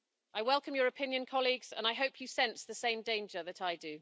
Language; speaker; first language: English; native; English